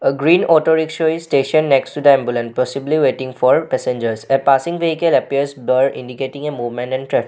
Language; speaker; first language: English; non-native, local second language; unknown